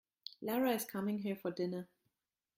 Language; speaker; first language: English; non-native, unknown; German